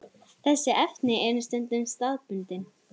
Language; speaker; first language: Icelandic; native; Icelandic